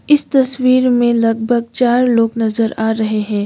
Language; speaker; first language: Hindi; non-native, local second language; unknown